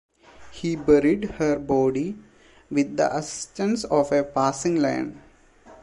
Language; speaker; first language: English; non-native, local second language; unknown